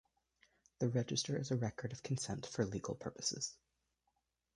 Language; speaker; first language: English; native; English